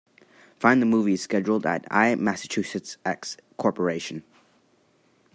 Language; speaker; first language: English; native; English